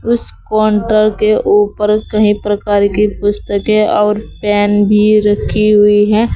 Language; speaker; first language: Hindi; native; Hindi